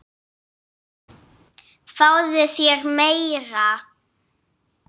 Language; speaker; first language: Icelandic; non-native, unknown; English